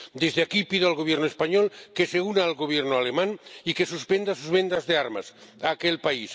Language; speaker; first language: Spanish; non-native, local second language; Catalan